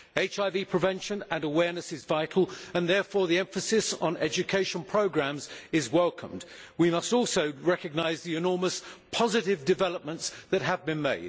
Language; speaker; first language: English; native; English